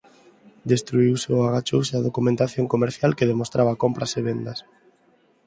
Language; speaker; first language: Galician; non-native, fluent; Spanish